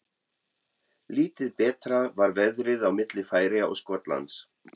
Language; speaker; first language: Icelandic; non-native, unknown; German